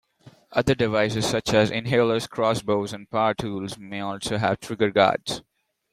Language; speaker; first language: English; non-native, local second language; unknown